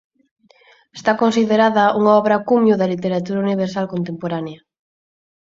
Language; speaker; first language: Galician; native; Galician